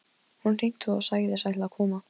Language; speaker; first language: Icelandic; non-native, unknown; Polish